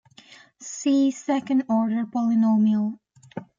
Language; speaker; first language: English; native; English